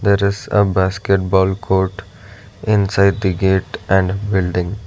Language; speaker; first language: English; non-native, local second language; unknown